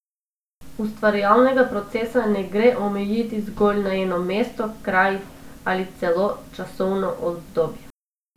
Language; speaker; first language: Slovenian; non-native, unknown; Macedonian